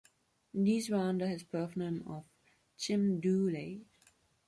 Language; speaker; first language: English; non-native, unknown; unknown